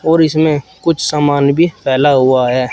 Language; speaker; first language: Hindi; native; Hindi